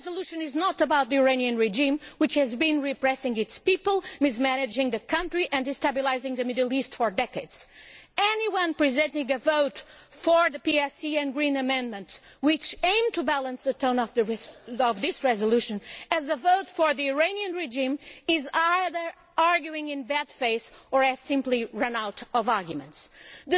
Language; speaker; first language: English; non-native, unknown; Portuguese